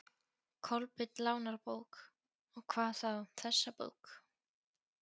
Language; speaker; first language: Icelandic; non-native, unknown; Polish